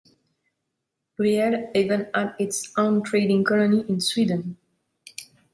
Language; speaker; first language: English; non-native, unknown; French